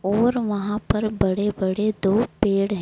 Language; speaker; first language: Hindi; native; Hindi